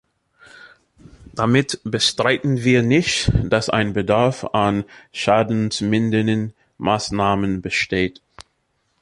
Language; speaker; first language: German; non-native, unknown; English